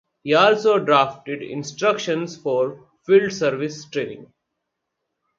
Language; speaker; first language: English; non-native, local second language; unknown